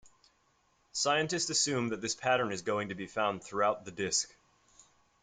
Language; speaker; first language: English; native; English